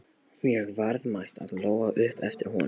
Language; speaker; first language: Icelandic; non-native, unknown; Polish